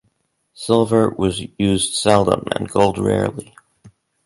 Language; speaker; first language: English; native; English